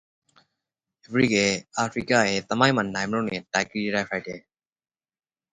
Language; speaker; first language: English; non-native, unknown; Rakhine